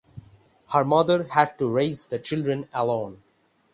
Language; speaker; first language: English; non-native, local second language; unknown